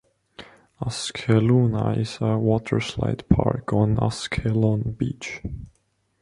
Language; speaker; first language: English; non-native, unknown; Estonian